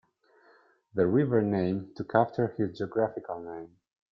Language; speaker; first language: English; non-native, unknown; Italian